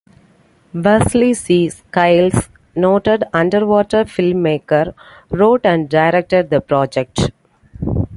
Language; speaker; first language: English; non-native, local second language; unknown